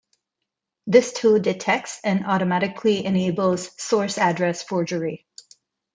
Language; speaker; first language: English; non-native, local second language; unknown